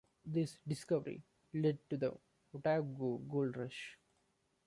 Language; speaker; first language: English; non-native, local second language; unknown